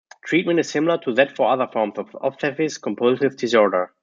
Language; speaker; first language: English; non-native, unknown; German